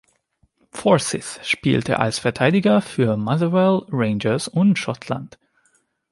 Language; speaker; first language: German; non-native, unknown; Hungarian